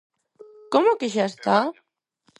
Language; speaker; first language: Galician; non-native, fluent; Spanish